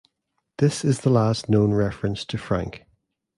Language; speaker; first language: English; native; English